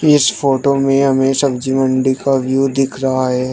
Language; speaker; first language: Hindi; native; Hindi